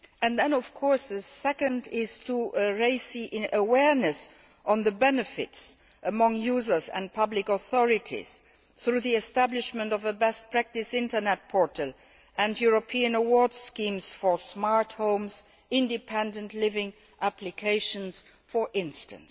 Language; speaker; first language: English; non-native, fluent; Luxembourgish